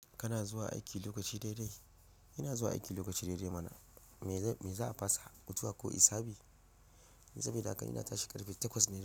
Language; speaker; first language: Hausa; non-native, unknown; Yoruba